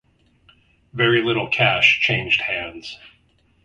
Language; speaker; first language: English; native; English